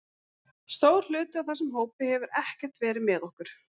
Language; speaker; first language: Icelandic; native; Icelandic